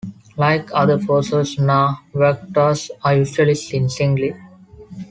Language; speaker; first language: English; non-native, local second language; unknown